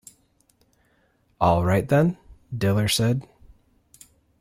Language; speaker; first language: English; native; English